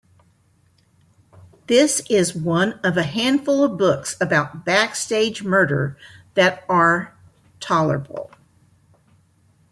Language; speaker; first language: English; native; English